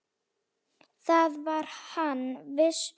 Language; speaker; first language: Icelandic; non-native, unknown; Slovak